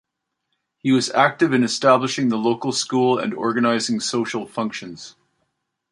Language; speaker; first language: English; native; English